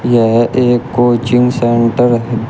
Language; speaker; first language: Hindi; native; Hindi